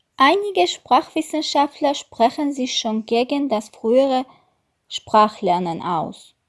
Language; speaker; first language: German; non-native, fluent; Armenian